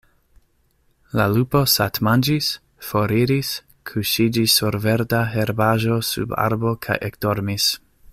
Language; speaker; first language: Esperanto; non-native, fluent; English